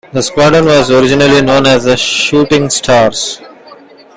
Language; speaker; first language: English; non-native, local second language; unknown